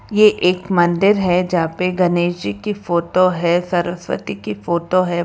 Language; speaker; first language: Hindi; non-native, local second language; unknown